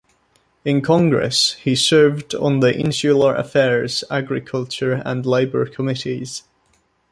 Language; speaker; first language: English; native; English